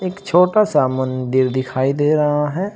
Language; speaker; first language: Hindi; native; Hindi